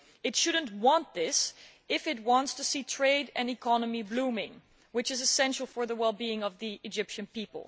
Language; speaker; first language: English; non-native, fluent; Dutch